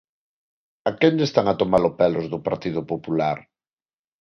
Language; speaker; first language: Galician; non-native, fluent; Spanish